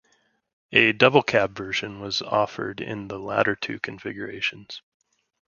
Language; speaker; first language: English; native; English